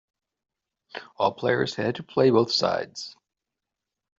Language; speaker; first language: English; native; English